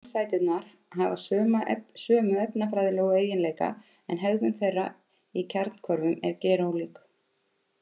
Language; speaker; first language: Icelandic; native; Icelandic